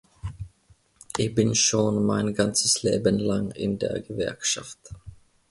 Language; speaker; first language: German; non-native, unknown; Finnish